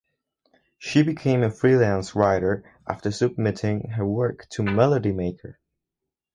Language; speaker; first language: English; non-native, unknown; Spanish